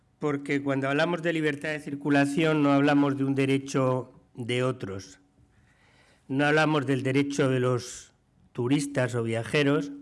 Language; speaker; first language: Spanish; native; Spanish